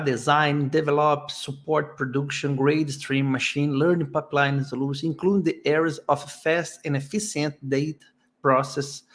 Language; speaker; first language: English; non-native, fluent; Portuguese